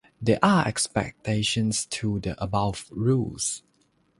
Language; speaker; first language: English; non-native, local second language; Chinese